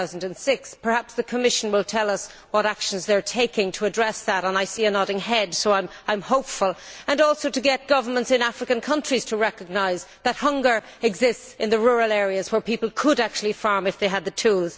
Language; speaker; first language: English; native; English